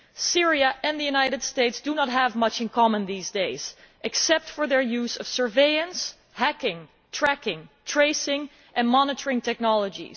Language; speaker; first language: English; non-native, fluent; Dutch